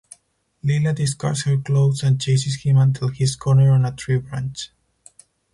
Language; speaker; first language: English; non-native, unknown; Spanish